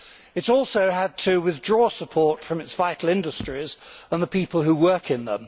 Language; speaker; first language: English; native; English